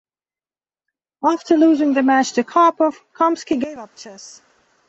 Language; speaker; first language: English; non-native, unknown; Belarusian